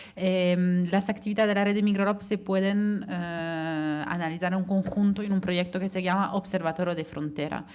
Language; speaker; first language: Spanish; non-native, related language; Italian